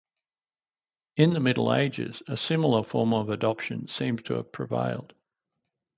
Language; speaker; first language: English; native; English